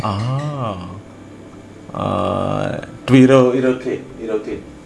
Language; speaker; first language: Korean; non-native, fluent; Indonesian